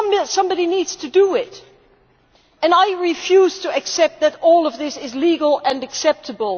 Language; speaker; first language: English; non-native, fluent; Dutch